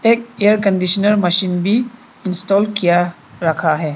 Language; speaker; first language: Hindi; early bilingual, other home language; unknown